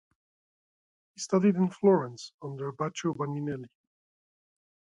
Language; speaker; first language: English; non-native, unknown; Dutch